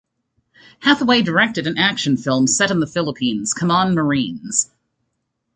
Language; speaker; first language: English; native; English